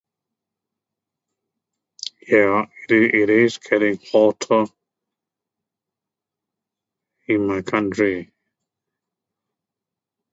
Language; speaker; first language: English; non-native, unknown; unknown